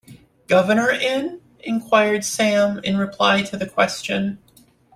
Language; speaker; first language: English; native; English